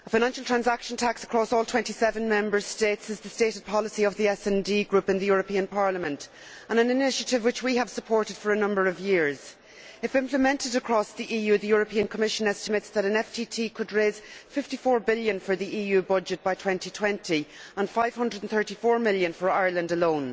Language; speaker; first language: English; native; English